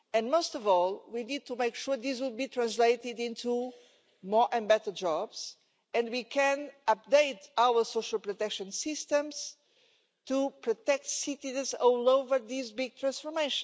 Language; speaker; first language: English; non-native, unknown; Portuguese